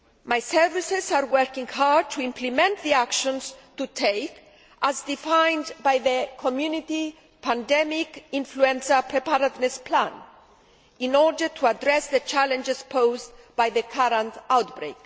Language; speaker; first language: English; non-native, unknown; Greek